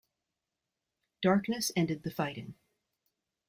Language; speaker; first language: English; native; English